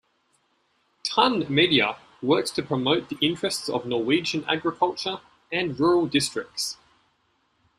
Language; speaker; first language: English; native; English